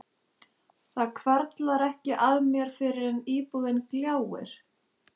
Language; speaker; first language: Icelandic; native; Icelandic